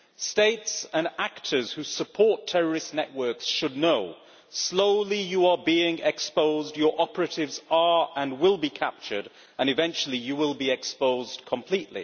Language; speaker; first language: English; native; English